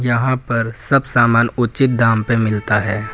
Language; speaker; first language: Hindi; native; Hindi